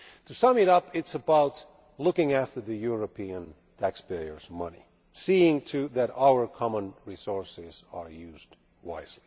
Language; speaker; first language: English; non-native, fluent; Finnish